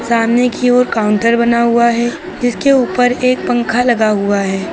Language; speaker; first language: Hindi; native; Hindi